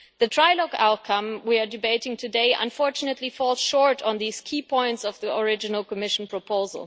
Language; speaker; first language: English; non-native, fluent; German